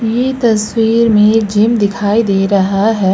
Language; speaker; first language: Hindi; native; Hindi